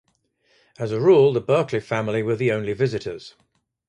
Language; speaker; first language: English; native; English